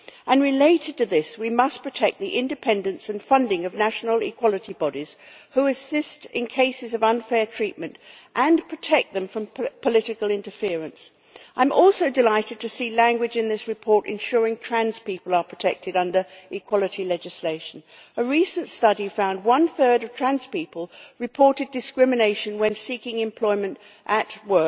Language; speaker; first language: English; native; English